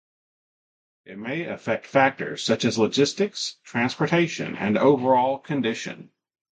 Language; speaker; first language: English; native; English